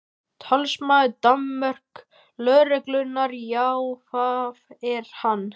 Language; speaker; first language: Icelandic; native; Icelandic